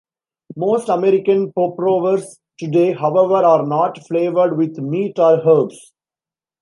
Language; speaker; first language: English; non-native, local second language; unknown